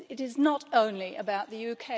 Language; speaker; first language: English; early bilingual, heritage; German